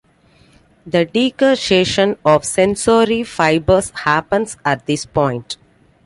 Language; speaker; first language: English; non-native, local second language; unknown